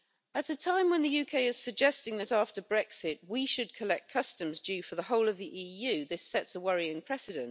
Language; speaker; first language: English; native; English